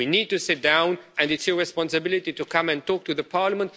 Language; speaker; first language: English; non-native, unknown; Romanian